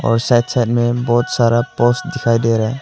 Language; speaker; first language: Hindi; non-native, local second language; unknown